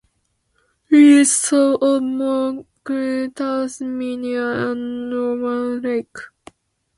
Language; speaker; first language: English; non-native, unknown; Japanese